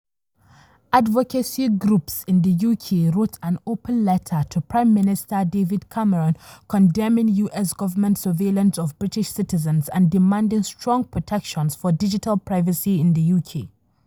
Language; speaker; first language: English; non-native, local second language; Hausa